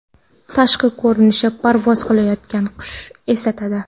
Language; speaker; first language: Uzbek; non-native, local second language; Kara-Kalpak